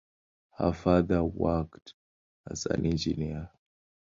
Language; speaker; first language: English; non-native, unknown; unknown